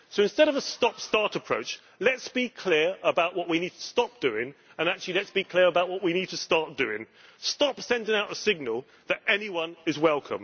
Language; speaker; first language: English; native; English